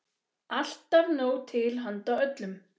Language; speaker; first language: Icelandic; native; Icelandic